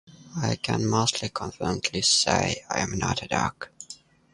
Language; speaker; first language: English; native; English